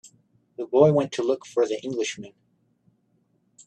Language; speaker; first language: English; native; English